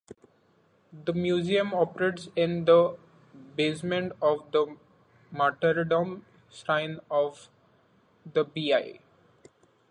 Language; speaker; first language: English; non-native, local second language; Marathi